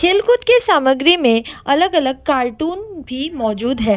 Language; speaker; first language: Hindi; non-native, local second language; Assamese